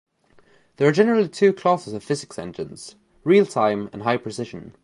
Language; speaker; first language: English; native; English